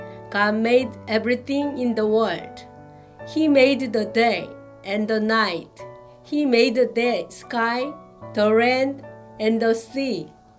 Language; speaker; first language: English; non-native, learner; Korean